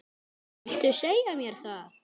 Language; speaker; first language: Icelandic; native; Icelandic